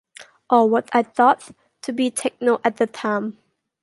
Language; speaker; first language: English; non-native, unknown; Thai